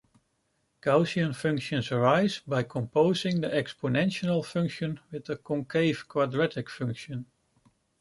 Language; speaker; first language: English; non-native, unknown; Dutch